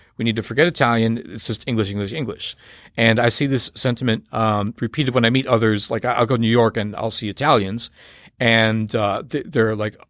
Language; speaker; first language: English; native; English